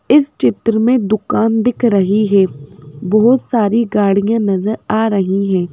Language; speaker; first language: Hindi; native; Hindi